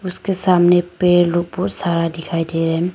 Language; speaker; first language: Hindi; non-native, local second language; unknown